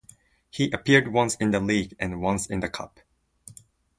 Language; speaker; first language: English; non-native, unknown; Japanese